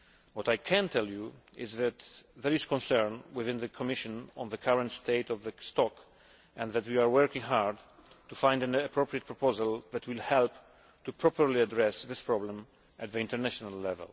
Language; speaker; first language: English; non-native, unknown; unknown